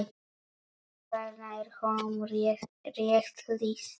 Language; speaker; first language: Icelandic; non-native, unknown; Polish